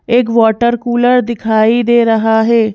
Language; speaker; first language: Hindi; native; Hindi